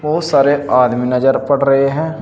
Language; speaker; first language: Hindi; native; Hindi